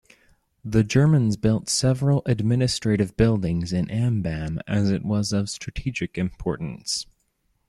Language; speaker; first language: English; native; English